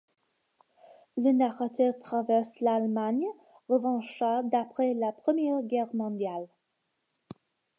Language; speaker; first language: French; non-native, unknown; English